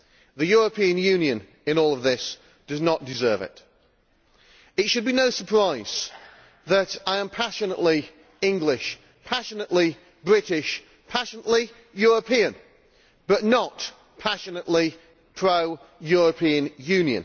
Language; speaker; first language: English; native; English